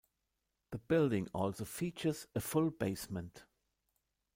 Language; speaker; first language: English; non-native, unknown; German